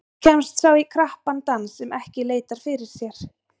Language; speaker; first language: Icelandic; native; Icelandic